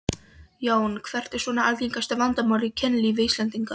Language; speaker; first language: Icelandic; non-native, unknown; Polish